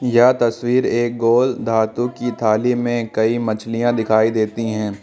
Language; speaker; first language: Hindi; native; Hindi